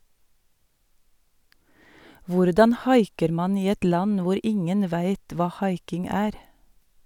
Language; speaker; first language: Norwegian; native; Norwegian